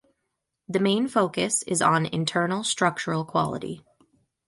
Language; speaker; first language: English; native; English